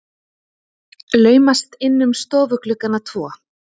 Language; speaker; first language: Icelandic; native; Icelandic